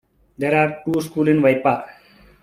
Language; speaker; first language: English; non-native, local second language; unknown